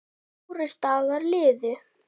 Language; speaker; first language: Icelandic; native; Icelandic